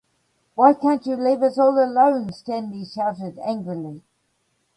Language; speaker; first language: English; native; English